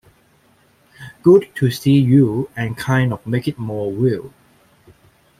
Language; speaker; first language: English; non-native, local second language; Cantonese